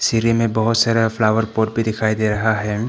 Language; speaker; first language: Hindi; non-native, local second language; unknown